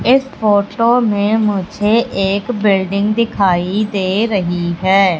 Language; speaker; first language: Hindi; native; Hindi